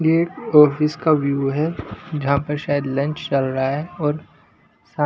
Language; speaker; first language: Hindi; non-native, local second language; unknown